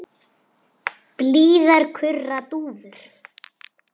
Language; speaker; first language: Icelandic; native; Icelandic